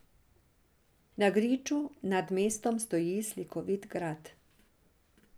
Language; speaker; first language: Slovenian; non-native, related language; Serbian